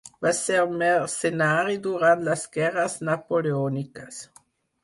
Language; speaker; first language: Catalan; non-native, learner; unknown